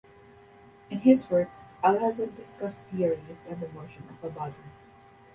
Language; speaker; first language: English; non-native, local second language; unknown